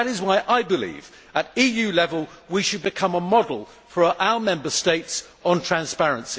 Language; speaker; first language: English; native; English